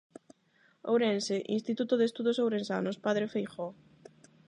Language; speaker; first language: Galician; non-native, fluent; Spanish